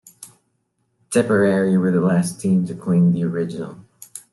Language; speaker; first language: English; non-native, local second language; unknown